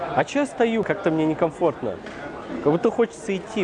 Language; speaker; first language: Russian; native; Russian